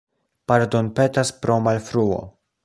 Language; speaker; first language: Esperanto; non-native, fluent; Polish